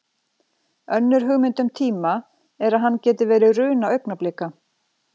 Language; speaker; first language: Icelandic; native; Icelandic